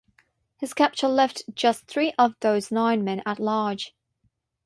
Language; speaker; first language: English; non-native, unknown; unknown